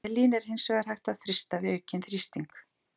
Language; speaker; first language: Icelandic; native; Icelandic